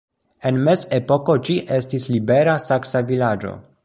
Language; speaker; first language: Esperanto; non-native, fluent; Polish